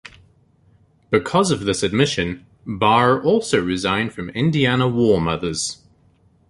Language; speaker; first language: English; native; English